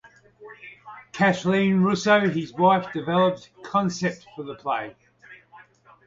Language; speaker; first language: English; native; English